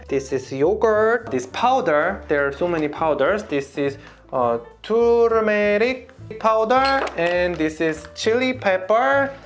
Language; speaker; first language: English; non-native, learner; Korean